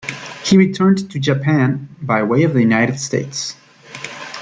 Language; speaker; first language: English; native; English